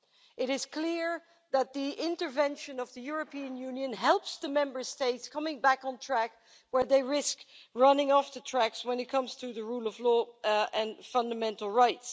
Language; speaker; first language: English; non-native, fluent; Dutch